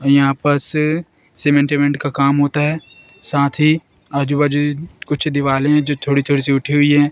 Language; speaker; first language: Hindi; native; Hindi